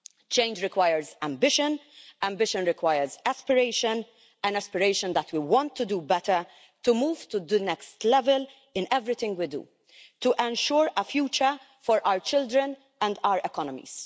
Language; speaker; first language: English; non-native, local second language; Maltese